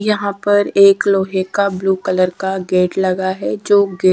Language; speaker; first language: Hindi; native; Hindi